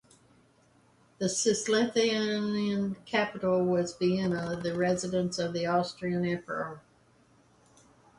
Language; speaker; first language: English; native; English